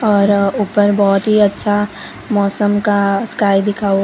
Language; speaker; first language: Hindi; non-native, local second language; Gujarati